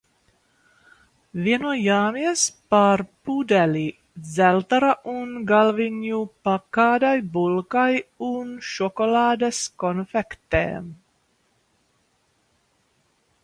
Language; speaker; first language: Latvian; early bilingual, heritage; Latvian